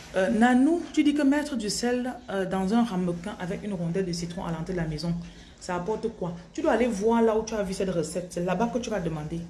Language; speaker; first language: French; non-native, local second language; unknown